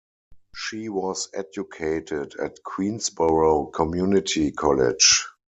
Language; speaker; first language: English; non-native, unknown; German